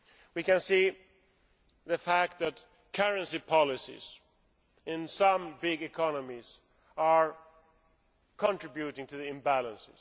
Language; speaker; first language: English; non-native, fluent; Swedish